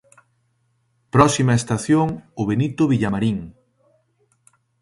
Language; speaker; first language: Galician; native; Galician